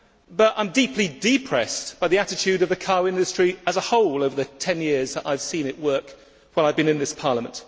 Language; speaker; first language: English; native; English